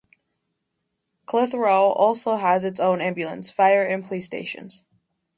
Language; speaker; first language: English; native; English